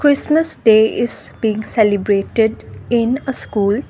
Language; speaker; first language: English; non-native, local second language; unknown